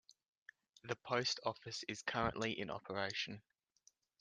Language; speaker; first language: English; native; English